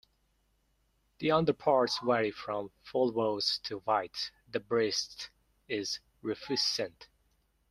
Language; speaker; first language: English; non-native, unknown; Mongolian